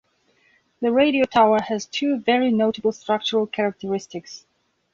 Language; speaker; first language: English; non-native, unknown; Belarusian